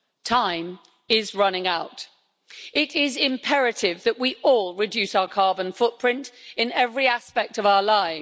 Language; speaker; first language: English; native; English